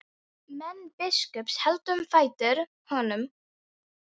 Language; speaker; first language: Icelandic; non-native, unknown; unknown